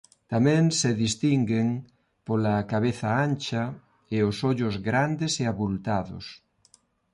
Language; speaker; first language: Galician; non-native, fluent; Spanish